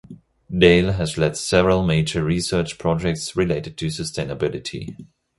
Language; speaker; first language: English; non-native, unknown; German